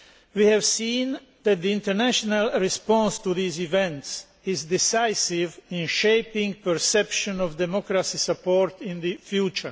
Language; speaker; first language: English; non-native, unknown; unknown